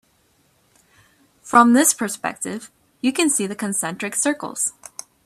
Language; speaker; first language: English; native; English